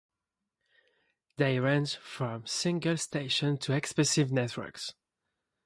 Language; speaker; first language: English; non-native, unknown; French